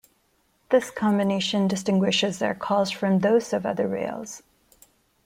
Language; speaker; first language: English; non-native, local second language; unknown